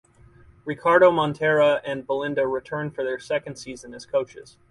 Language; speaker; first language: English; native; English